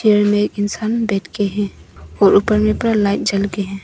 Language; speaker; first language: Hindi; non-native, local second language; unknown